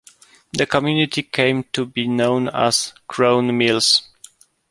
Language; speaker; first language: English; non-native, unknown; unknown